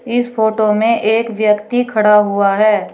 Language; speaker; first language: Hindi; native; Hindi